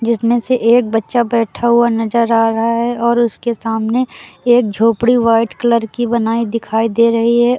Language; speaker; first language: Hindi; native; Hindi